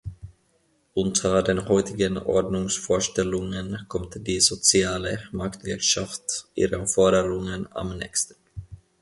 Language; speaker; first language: German; non-native, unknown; Finnish